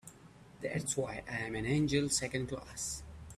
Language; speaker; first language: English; non-native, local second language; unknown